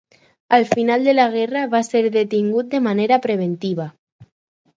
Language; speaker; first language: Catalan; non-native, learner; Spanish